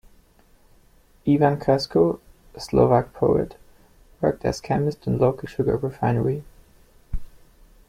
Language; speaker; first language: English; non-native, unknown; German